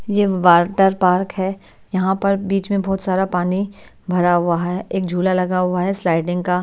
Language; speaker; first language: Hindi; native; Hindi